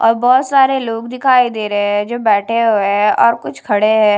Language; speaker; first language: Hindi; non-native, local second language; Punjabi